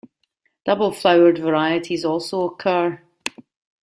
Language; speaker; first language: English; native; English